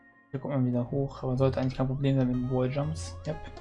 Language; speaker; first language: German; native; German